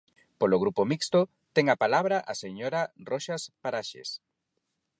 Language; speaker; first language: Galician; non-native, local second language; Spanish